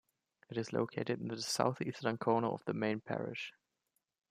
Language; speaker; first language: English; non-native, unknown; German